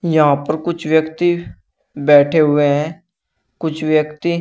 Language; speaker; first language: Hindi; native; Hindi